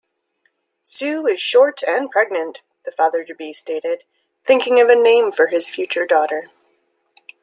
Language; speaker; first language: English; native; English